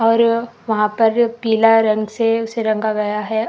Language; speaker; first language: Hindi; non-native, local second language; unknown